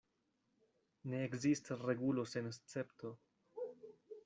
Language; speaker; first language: Esperanto; non-native, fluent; Spanish